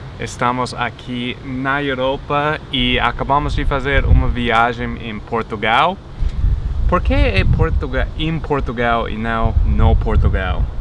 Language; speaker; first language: Portuguese; non-native, fluent; English